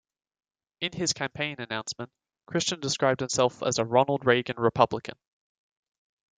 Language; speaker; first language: English; native; English